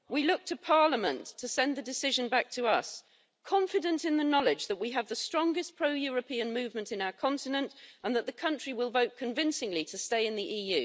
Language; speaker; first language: English; native; English